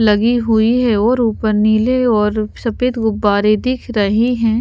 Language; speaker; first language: Hindi; non-native, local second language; Punjabi